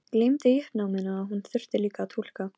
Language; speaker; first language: Icelandic; non-native, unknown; Polish